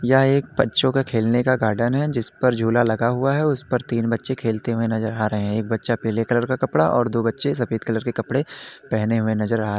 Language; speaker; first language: Hindi; native; Hindi